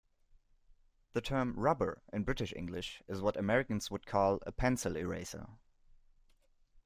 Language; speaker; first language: English; non-native, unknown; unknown